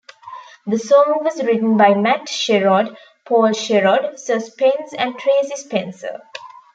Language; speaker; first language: English; non-native, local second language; Tamil